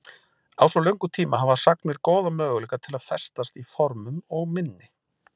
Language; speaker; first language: Icelandic; native; Icelandic